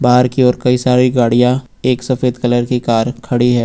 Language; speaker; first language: Hindi; native; Hindi